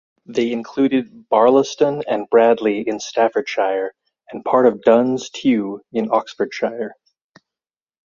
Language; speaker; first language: English; native; English